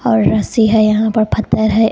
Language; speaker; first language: Hindi; non-native, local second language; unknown